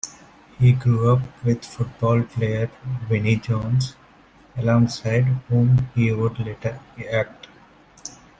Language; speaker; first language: English; non-native, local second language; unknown